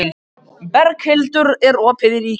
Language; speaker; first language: Icelandic; non-native, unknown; Macedonian